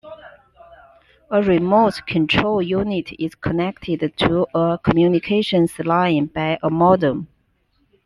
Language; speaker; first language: English; non-native, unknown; Chinese